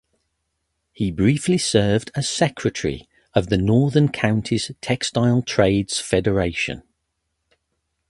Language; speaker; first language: English; native; English